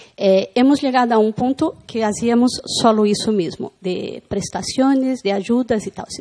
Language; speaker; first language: Spanish; non-native, related language; Portuguese